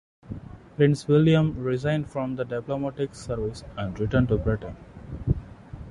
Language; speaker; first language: English; non-native, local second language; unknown